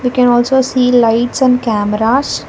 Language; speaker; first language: English; non-native, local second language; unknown